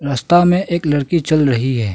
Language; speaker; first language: Hindi; non-native, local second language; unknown